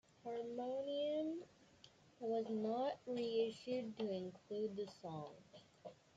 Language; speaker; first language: English; native; English